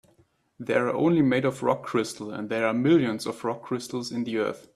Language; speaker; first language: English; non-native, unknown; German